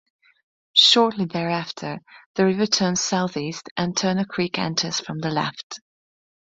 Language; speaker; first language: English; non-native, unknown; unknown